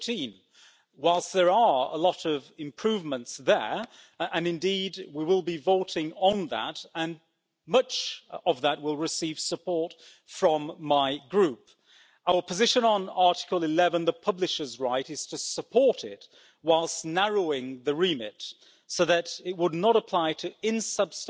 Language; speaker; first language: English; native; English